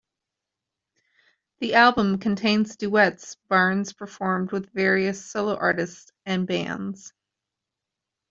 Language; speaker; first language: English; native; English